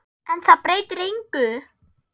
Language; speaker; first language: Icelandic; non-native, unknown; German